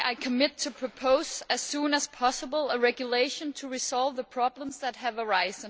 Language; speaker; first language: English; non-native, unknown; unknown